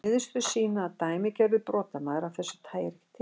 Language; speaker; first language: Icelandic; native; Icelandic